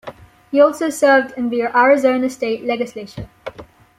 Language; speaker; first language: English; native; English